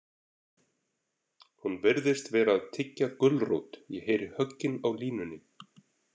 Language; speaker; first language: Icelandic; native; Icelandic